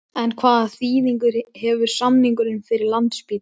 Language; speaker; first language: Icelandic; native; Icelandic